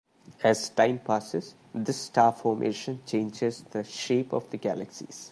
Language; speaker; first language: English; non-native, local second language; Malayalam